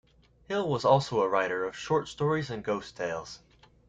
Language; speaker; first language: English; native; English